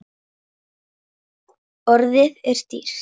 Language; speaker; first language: Icelandic; native; Icelandic